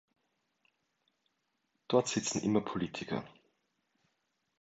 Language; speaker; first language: German; native; German